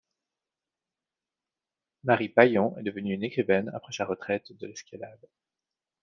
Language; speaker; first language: French; native; French